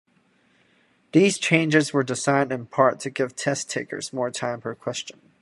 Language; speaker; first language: English; non-native, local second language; Cantonese